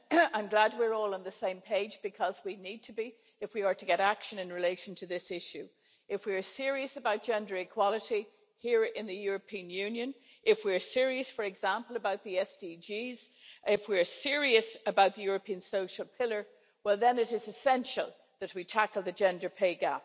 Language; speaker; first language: English; native; English